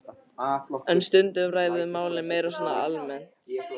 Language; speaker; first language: Icelandic; native; Icelandic